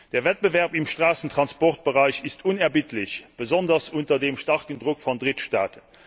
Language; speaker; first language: German; non-native, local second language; Luxembourgish